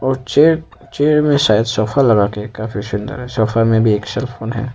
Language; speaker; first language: Hindi; non-native, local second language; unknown